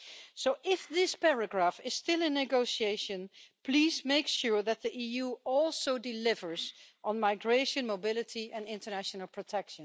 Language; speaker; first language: English; non-native, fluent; Dutch